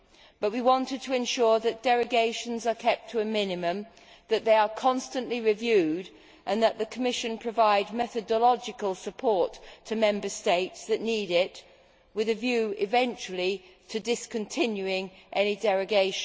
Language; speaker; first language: English; native; English